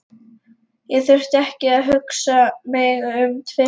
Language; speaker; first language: Icelandic; non-native, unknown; Lithuanian